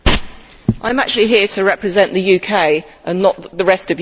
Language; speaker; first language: English; native; English